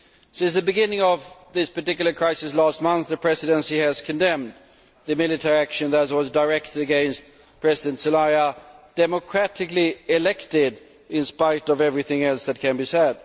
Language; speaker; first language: English; non-native, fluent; Swedish